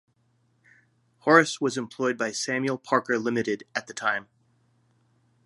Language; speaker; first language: English; native; English